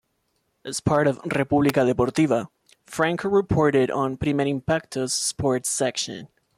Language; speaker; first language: English; non-native, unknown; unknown